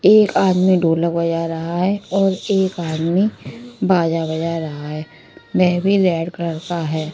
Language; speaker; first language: Hindi; non-native, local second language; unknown